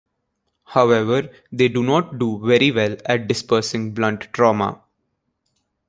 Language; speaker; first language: English; non-native, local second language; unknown